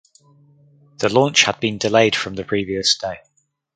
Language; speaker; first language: English; native; English